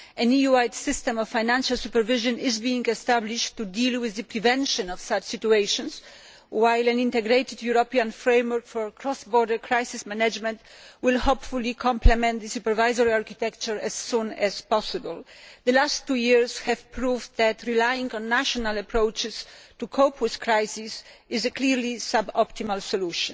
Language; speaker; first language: English; non-native, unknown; Polish